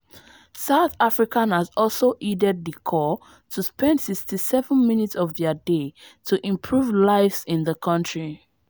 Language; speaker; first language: English; non-native, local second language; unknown